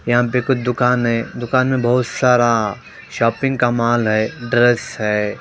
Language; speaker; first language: Hindi; non-native, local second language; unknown